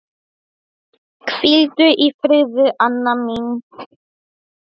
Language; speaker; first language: Icelandic; non-native, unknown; Polish